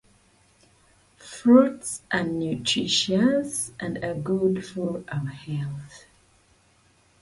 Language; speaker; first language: English; non-native, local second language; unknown